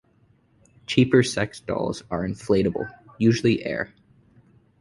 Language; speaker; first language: English; native; English